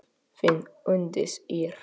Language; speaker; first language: Icelandic; non-native, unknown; Polish